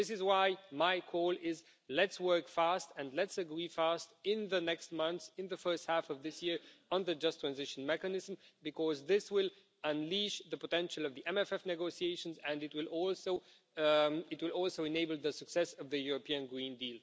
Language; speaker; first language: English; non-native, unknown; Romanian